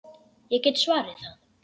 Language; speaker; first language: Icelandic; native; Icelandic